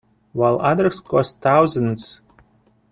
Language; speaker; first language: English; native; English